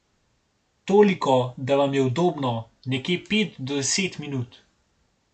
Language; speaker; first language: Slovenian; native; Slovenian